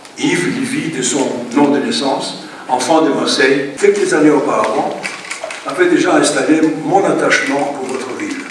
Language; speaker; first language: French; non-native, fluent; Greek